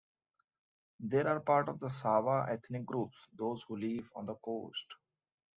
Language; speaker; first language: English; non-native, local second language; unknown